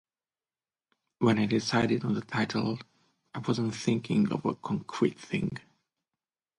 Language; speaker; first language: English; non-native, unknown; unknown